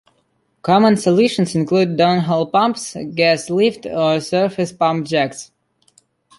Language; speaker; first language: English; non-native, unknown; Russian